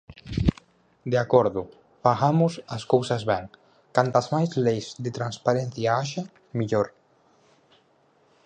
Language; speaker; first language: Galician; native; Galician